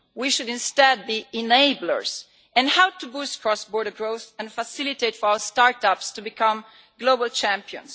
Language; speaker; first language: English; non-native, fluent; Italian